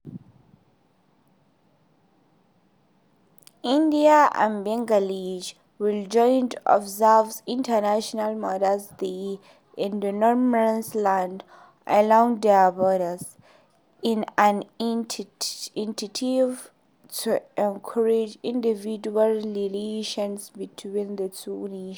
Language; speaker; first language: English; non-native, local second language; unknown